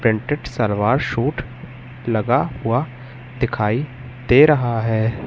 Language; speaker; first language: Hindi; native; Hindi